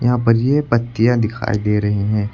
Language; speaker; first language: Hindi; native; Hindi